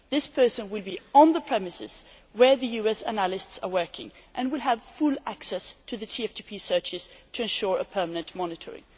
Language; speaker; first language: English; non-native, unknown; Swedish